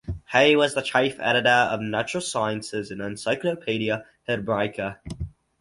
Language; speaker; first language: English; native; English